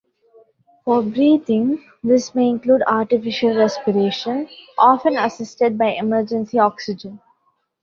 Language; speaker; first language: English; non-native, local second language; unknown